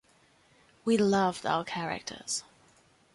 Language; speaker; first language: English; non-native, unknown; German